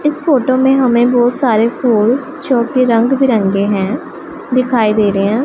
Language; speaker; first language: Hindi; non-native, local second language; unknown